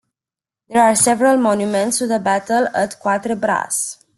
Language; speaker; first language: English; non-native, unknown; Romanian